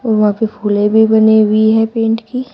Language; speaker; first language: Hindi; native; Hindi